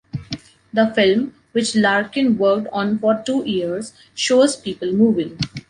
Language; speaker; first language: English; non-native, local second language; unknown